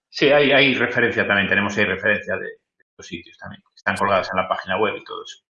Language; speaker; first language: Spanish; native; Spanish